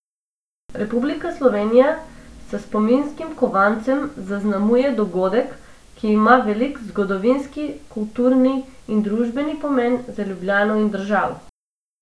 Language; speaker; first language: Slovenian; non-native, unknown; Macedonian